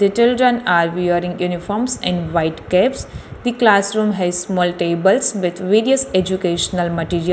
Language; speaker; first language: English; non-native, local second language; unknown